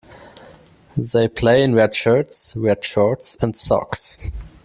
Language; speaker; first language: English; non-native, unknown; German